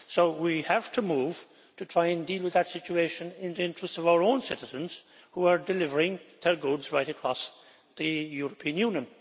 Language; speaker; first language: English; native; English